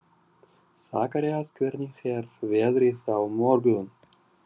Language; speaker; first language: Icelandic; non-native, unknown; Russian